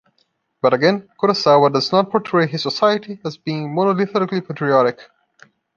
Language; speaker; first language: English; non-native, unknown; Portuguese